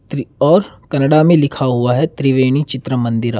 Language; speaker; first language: Hindi; non-native, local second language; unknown